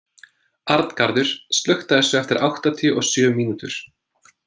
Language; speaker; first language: Icelandic; non-native, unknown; English